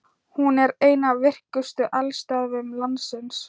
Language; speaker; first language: Icelandic; non-native, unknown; Thai